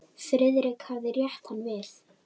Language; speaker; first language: Icelandic; native; Icelandic